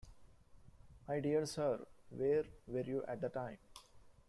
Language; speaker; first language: English; non-native, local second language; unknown